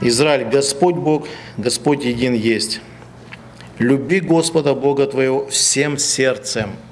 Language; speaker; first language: Russian; non-native, local second language; Ukrainian